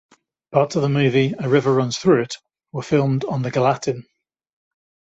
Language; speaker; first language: English; native; English